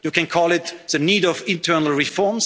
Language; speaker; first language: English; non-native, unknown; German